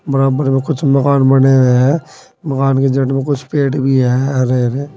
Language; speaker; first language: Hindi; native; Hindi